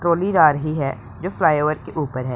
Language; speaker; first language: Hindi; non-native, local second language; Punjabi